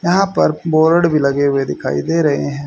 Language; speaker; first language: Hindi; native; Hindi